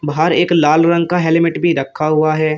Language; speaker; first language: Hindi; native; Hindi